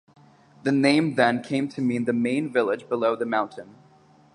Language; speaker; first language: English; native; English